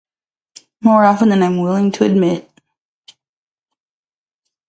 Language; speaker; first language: English; native; English